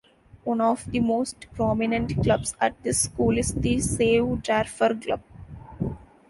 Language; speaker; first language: English; non-native, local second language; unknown